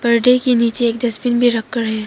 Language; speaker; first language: Hindi; non-native, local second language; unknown